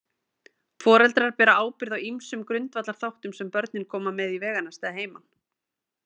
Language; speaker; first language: Icelandic; native; Icelandic